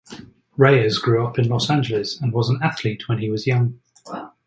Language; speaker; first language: English; native; English